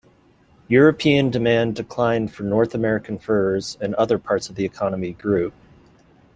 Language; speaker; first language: English; native; English